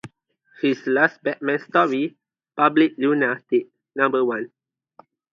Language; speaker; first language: English; non-native, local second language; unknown